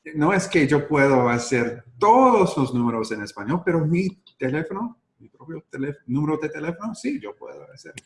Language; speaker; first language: Spanish; non-native, learner; English